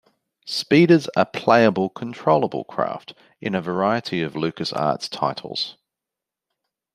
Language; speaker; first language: English; native; English